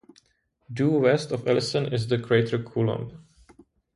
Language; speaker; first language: English; non-native, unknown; Czech